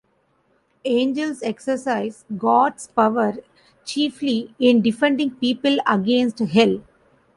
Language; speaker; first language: English; non-native, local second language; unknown